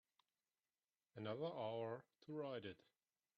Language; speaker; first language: English; native; English